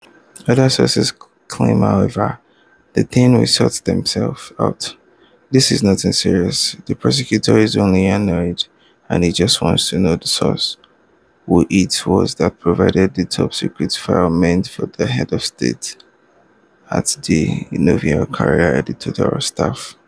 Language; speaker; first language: English; non-native, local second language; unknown